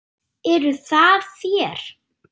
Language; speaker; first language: Icelandic; non-native, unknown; German